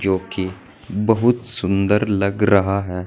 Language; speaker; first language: Hindi; native; Hindi